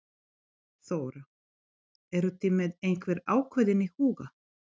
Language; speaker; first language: Icelandic; non-native, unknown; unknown